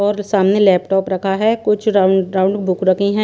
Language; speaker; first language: Hindi; non-native, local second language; Punjabi